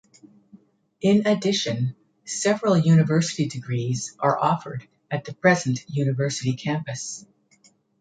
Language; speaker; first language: English; native; English